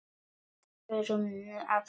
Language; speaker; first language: Icelandic; non-native, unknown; Polish